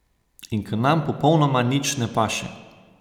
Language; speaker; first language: Slovenian; native; Slovenian